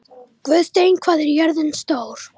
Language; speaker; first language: Icelandic; non-native, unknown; Romanian